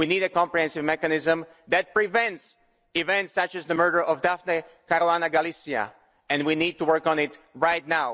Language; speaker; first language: English; non-native, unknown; Slovak